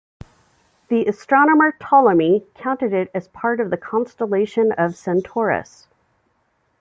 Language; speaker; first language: English; native; English